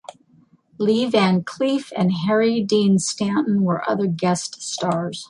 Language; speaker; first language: English; native; English